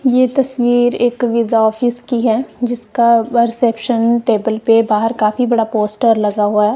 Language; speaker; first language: Hindi; non-native, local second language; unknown